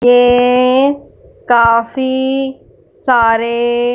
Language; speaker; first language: Hindi; non-native, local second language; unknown